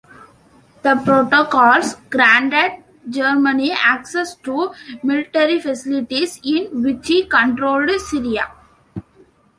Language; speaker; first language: English; non-native, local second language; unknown